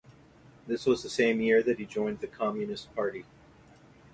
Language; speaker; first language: English; native; English